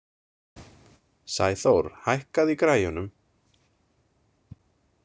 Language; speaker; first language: Icelandic; native; Icelandic